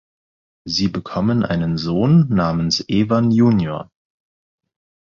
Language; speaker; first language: German; non-native, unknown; English